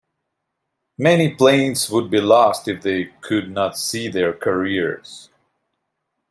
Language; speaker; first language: English; non-native, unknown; Russian